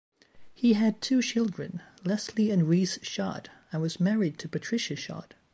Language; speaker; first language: English; native; English